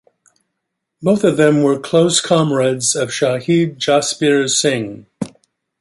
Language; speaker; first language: English; native; English